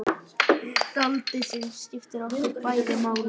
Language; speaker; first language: Icelandic; non-native, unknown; Chinese